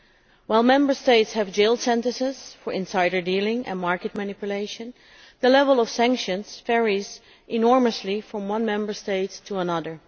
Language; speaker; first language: English; non-native, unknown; Dutch